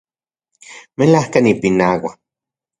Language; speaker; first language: Central Puebla Nahuatl; non-native, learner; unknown